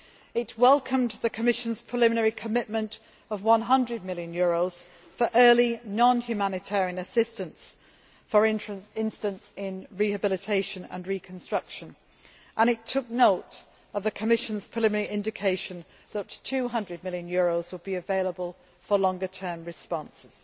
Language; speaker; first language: English; native; English